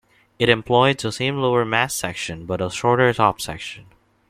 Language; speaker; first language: English; non-native, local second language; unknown